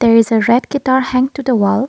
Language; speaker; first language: English; non-native, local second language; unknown